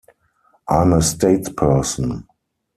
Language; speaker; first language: English; non-native, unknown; German